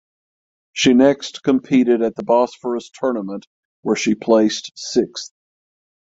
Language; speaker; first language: English; native; English